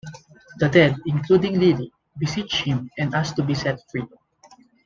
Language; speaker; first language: English; non-native, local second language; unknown